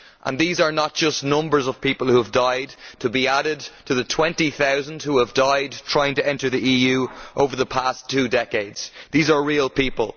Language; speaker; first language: English; native; English